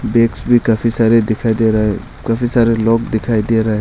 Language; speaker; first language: Hindi; non-native, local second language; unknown